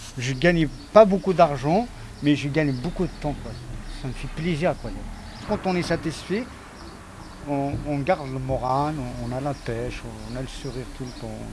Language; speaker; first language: French; non-native, fluent; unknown